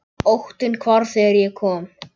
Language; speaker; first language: Icelandic; native; Icelandic